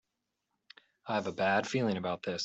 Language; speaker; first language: English; native; English